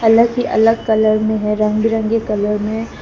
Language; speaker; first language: Hindi; early bilingual, other home language; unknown